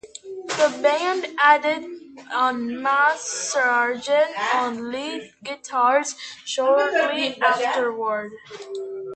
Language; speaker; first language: English; native; English